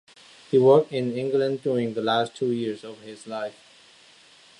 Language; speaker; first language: English; non-native, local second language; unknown